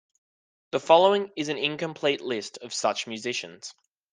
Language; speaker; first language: English; native; English